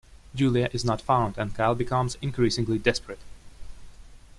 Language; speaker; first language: English; non-native, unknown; Russian